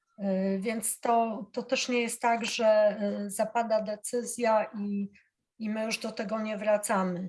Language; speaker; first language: Polish; native; Polish